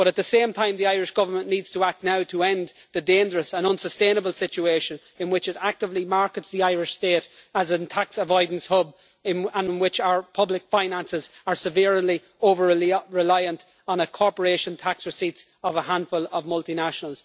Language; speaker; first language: English; native; English